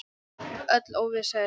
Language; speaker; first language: Icelandic; non-native, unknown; English